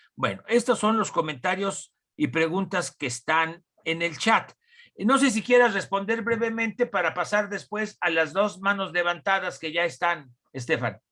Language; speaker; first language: Spanish; native; Spanish